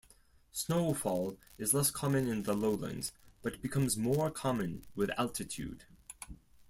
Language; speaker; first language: English; non-native, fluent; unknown